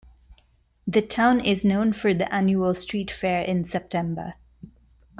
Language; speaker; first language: English; non-native, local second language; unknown